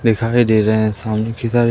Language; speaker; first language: Hindi; native; Hindi